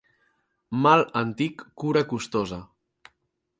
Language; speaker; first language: Catalan; native; Catalan